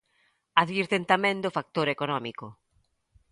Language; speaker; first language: Galician; native; Galician